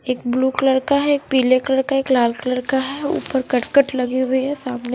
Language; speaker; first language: Hindi; non-native, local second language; Punjabi